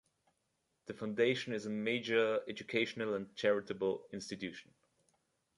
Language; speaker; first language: English; native; English